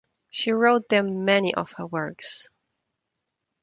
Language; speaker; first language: English; non-native, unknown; German